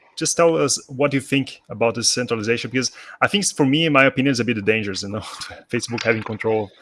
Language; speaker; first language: English; non-native, fluent; Portuguese